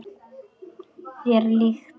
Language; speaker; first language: Icelandic; non-native, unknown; Polish